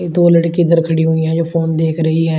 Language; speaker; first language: Hindi; native; Hindi